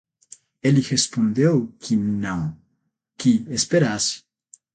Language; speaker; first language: Portuguese; non-native, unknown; Spanish